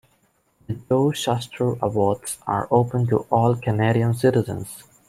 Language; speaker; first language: English; non-native, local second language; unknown